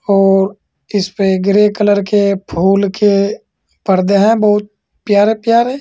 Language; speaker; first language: Hindi; native; Hindi